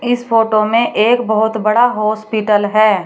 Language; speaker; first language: Hindi; native; Hindi